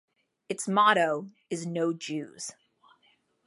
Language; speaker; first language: English; native; English